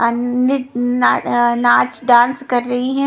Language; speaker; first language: Hindi; non-native, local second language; Punjabi